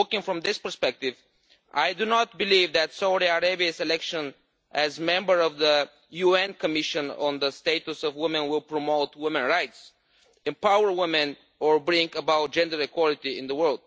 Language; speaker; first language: English; non-native, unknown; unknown